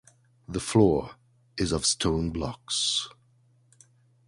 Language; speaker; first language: English; non-native, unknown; French